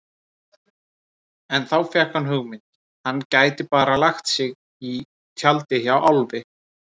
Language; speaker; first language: Icelandic; native; Icelandic